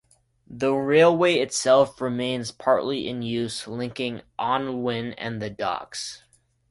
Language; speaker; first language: English; native; English